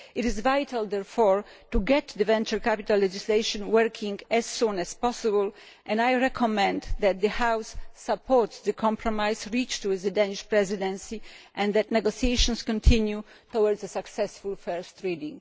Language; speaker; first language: English; non-native, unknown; Polish